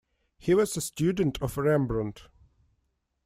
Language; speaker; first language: English; non-native, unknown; Russian